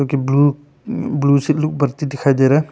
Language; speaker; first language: Hindi; non-native, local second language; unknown